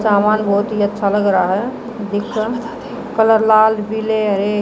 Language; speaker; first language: Hindi; native; Hindi